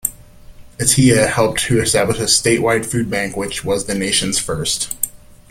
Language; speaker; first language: English; native; English